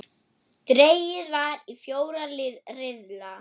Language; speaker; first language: Icelandic; non-native, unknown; German